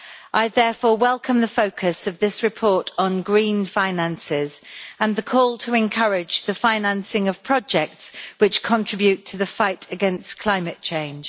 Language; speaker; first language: English; native; English